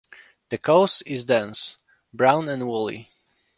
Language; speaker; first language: English; non-native, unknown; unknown